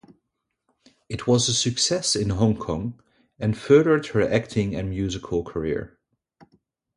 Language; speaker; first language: English; non-native, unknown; Dutch